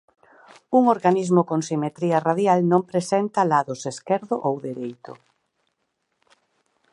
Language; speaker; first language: Galician; native; Galician